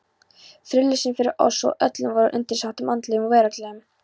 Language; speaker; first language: Icelandic; non-native, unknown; Polish